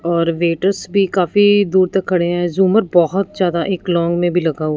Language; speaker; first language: Hindi; non-native, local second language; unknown